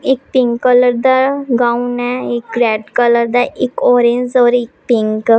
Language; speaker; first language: Hindi; non-native, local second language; Punjabi